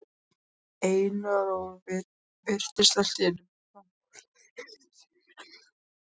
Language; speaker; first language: Icelandic; non-native, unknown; Polish